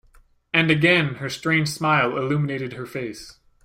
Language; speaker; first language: English; native; English